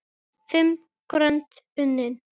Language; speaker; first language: Icelandic; native; Icelandic